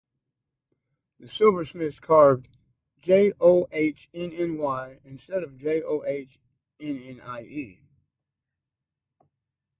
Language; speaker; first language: English; native; English